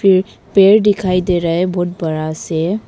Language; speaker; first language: Hindi; non-native, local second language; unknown